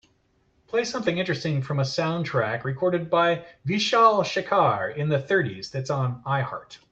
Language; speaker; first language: English; native; English